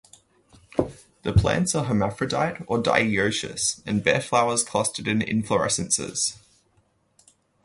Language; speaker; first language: English; native; English